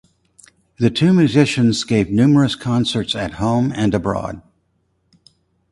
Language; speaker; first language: English; native; English